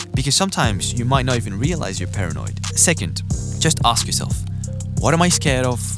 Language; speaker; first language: English; native; English